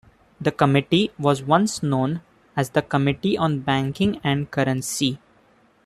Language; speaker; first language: English; non-native, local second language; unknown